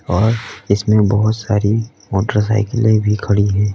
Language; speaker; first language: Hindi; native; Hindi